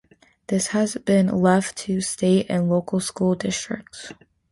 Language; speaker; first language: English; native; English